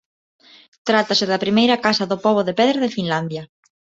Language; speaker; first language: Galician; non-native, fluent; Spanish